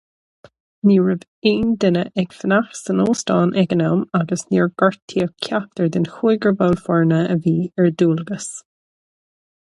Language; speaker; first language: Irish; non-native, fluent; English